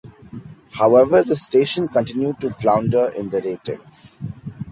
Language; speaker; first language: English; non-native, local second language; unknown